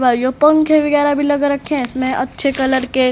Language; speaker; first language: Hindi; native; Hindi